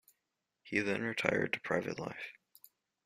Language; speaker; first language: English; native; English